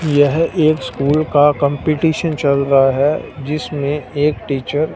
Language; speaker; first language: Hindi; non-native, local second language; Punjabi